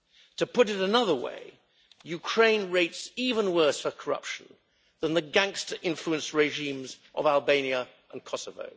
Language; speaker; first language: English; native; English